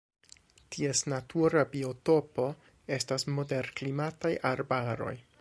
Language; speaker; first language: Esperanto; non-native, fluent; English